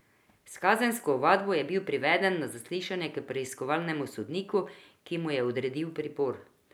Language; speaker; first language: Slovenian; non-native, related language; Croatian